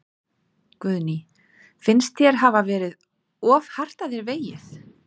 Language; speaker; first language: Icelandic; native; Icelandic